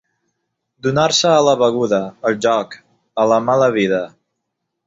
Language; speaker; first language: Catalan; non-native, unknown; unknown